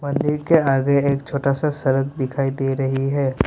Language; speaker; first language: Hindi; non-native, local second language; Assamese